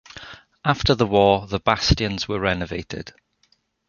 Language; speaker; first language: English; native; English